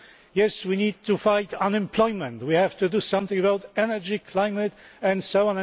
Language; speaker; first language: English; non-native, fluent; Polish